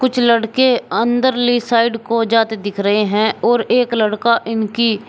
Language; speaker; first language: Hindi; native; Hindi